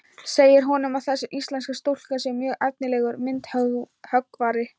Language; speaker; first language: Icelandic; non-native, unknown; Thai